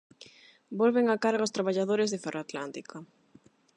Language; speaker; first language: Galician; non-native, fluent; Spanish